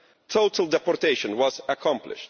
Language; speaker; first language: English; non-native, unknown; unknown